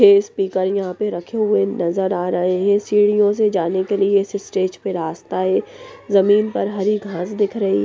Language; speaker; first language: Hindi; non-native, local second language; Punjabi